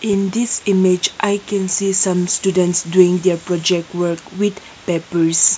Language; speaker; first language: English; non-native, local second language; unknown